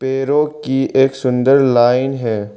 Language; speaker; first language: Hindi; non-native, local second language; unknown